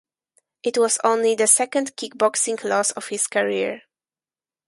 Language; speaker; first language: English; non-native, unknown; Polish